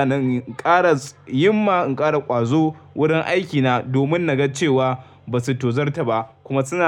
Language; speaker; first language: Hausa; native; Hausa